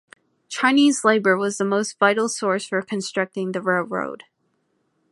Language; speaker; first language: English; native; English